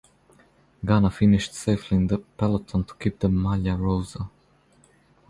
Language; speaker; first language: English; non-native, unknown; Croatian